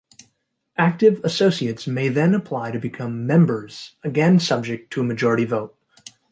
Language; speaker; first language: English; native; English